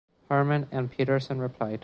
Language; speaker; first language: English; non-native, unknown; Spanish